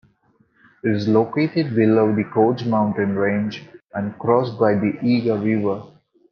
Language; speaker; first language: English; non-native, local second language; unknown